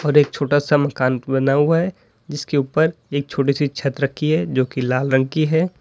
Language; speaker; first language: Hindi; native; Hindi